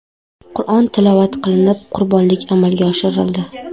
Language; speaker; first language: Uzbek; non-native, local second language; Kara-Kalpak